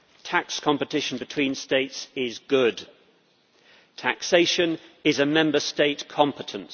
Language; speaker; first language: English; native; English